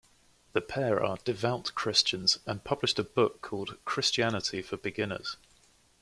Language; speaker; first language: English; native; English